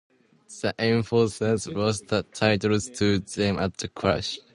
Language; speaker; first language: English; non-native, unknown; Japanese